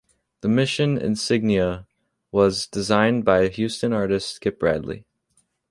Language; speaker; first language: English; native; English